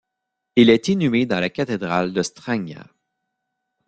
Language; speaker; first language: French; native; French